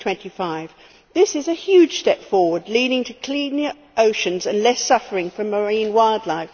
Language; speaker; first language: English; native; English